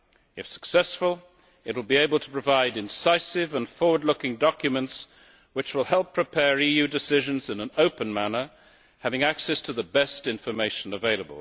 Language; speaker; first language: English; native; English